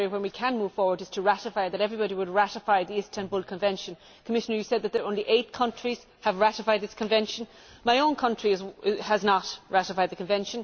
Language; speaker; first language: English; native; English